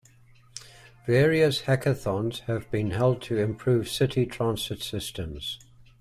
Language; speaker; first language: English; native; English